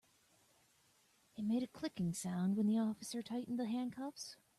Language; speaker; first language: English; native; English